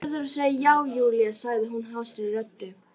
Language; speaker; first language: Icelandic; native; Icelandic